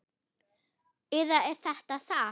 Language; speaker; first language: Icelandic; non-native, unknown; German